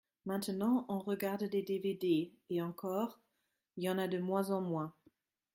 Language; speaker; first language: French; non-native, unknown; German